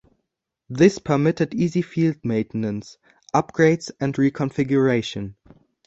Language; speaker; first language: English; non-native, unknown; German